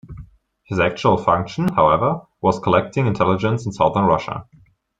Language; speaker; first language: English; non-native, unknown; German